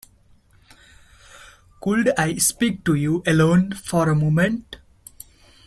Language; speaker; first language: English; non-native, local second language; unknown